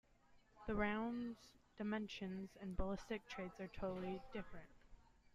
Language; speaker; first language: English; native; English